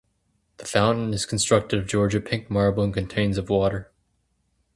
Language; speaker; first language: English; native; English